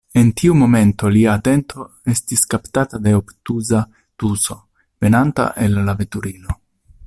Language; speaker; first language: Esperanto; non-native, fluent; Italian